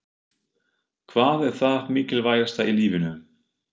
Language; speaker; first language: Icelandic; non-native, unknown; German